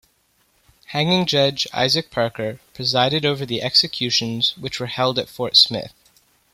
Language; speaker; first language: English; native; English